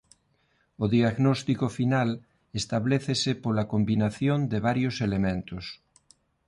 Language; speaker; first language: Galician; non-native, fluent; Spanish